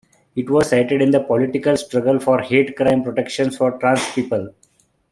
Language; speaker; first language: English; non-native, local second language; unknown